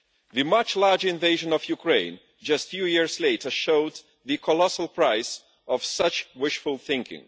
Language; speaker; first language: English; non-native, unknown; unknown